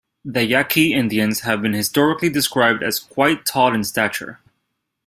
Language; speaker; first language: English; native; English